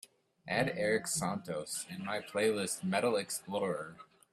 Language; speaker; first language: English; native; English